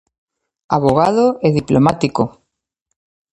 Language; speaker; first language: Galician; native; Galician